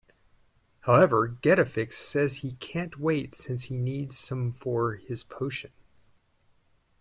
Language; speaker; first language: English; native; English